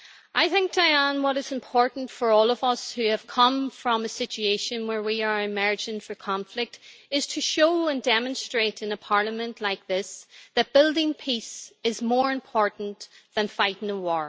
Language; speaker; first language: English; native; English